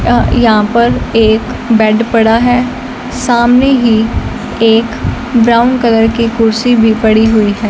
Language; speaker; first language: Hindi; non-native, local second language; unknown